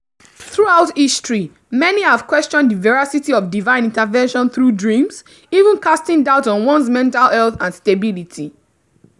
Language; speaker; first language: English; non-native, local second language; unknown